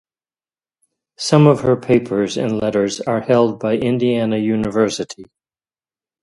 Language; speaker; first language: English; native; English